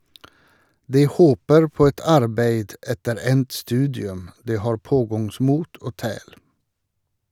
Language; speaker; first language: Norwegian; non-native, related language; Swedish